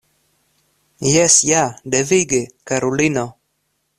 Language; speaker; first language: Esperanto; non-native, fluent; Russian